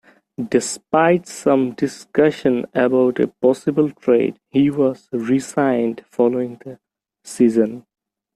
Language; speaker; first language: English; non-native, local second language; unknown